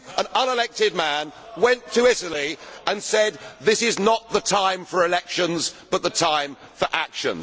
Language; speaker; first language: English; native; English